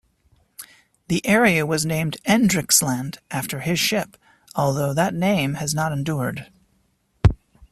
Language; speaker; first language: English; native; English